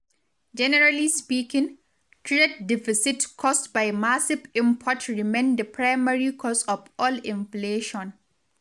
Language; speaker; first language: English; non-native, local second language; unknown